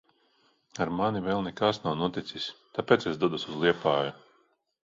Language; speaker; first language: Latvian; non-native, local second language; Russian